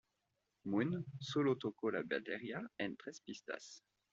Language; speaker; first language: Spanish; non-native, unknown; French